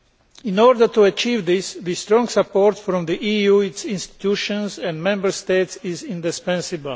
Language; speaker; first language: English; non-native, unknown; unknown